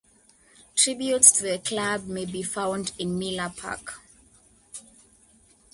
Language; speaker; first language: English; non-native, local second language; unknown